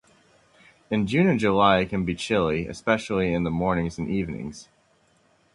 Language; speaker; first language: English; native; English